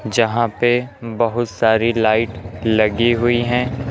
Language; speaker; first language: Hindi; native; Hindi